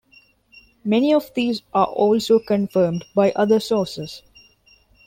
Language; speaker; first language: English; non-native, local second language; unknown